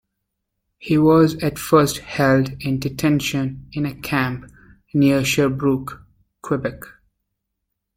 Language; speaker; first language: English; native; English